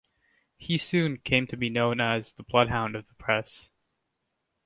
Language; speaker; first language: English; native; English